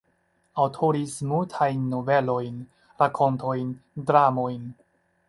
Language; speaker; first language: Esperanto; non-native, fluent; Chinese